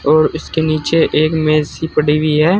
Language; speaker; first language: Hindi; native; Hindi